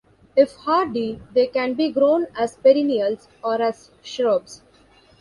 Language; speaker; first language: English; non-native, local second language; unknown